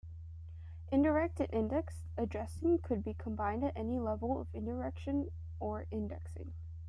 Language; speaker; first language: English; native; English